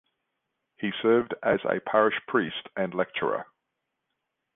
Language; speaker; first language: English; native; English